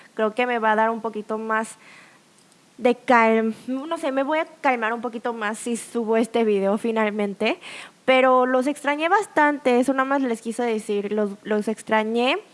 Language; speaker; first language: Spanish; early bilingual, other home language; Korean